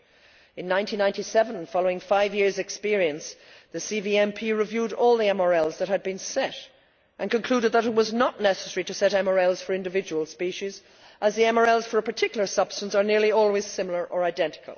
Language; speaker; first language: English; native; English